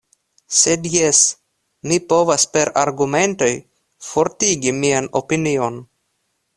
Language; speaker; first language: Esperanto; non-native, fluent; Russian